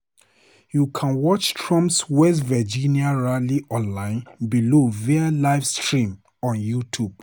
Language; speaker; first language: English; non-native, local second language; Hausa